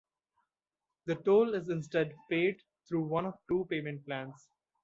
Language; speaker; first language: English; non-native, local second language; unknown